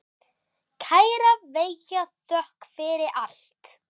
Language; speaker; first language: Icelandic; native; Icelandic